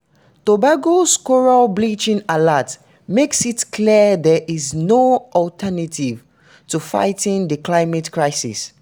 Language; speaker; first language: English; non-native, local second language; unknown